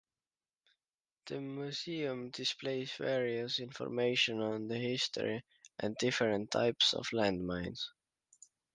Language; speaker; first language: English; non-native, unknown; Estonian